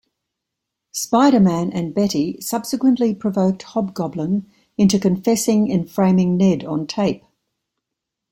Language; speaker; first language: English; native; English